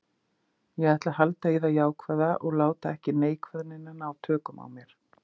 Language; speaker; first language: Icelandic; native; Icelandic